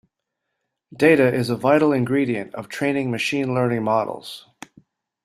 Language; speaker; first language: English; native; English